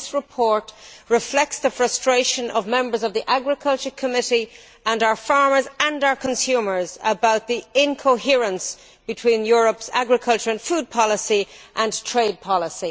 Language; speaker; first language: English; native; English